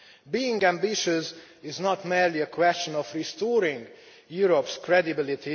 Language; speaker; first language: English; non-native, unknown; Hungarian